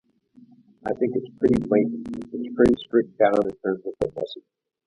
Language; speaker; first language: English; native; English